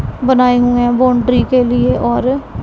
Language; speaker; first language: Hindi; non-native, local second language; Punjabi